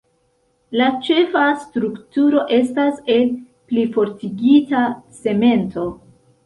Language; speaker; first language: Esperanto; non-native, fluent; Central Kurdish